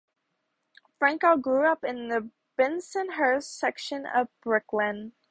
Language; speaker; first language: English; native; English